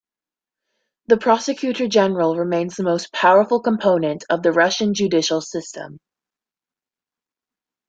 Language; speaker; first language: English; native; English